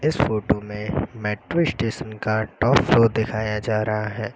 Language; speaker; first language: Hindi; native; Hindi